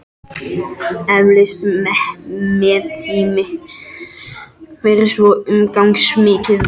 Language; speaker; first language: Icelandic; non-native, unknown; French